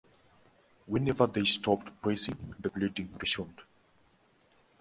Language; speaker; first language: English; non-native, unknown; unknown